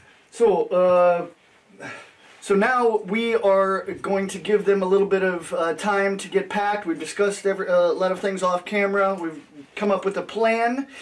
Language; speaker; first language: English; native; English